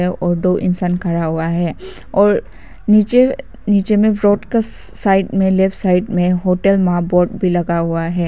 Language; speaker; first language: Hindi; non-native, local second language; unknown